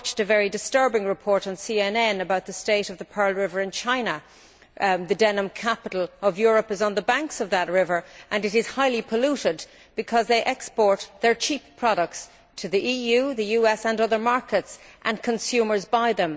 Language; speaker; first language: English; native; English